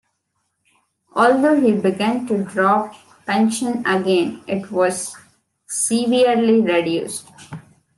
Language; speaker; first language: English; non-native, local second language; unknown